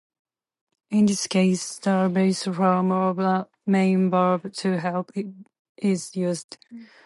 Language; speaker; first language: English; non-native, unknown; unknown